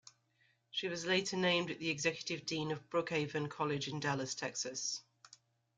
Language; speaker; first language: English; native; English